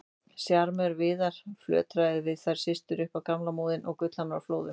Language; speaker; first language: Icelandic; native; Icelandic